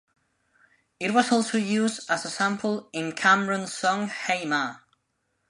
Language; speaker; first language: English; non-native, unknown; Spanish